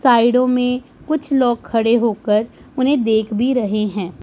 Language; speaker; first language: Hindi; non-native, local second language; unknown